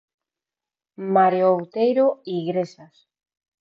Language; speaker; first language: Galician; non-native, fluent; Spanish